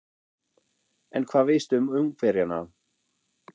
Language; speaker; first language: Icelandic; non-native, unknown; German